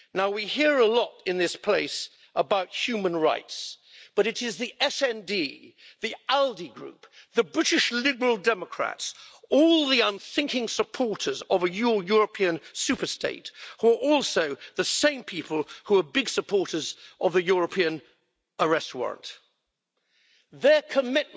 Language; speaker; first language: English; native; English